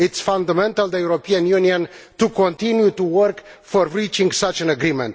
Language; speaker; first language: English; non-native, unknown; Romanian